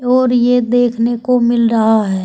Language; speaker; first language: Hindi; native; Hindi